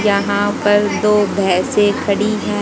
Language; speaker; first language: Hindi; native; Hindi